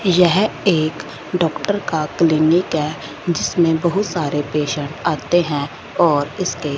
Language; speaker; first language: Hindi; non-native, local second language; Punjabi